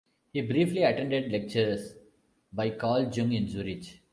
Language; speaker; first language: English; non-native, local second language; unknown